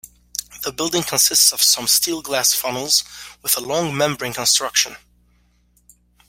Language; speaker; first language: English; native; English